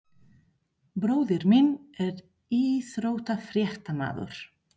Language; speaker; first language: Icelandic; non-native, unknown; Spanish